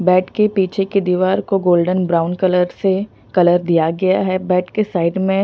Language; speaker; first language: Hindi; non-native, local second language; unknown